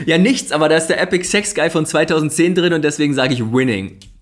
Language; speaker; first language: German; native; German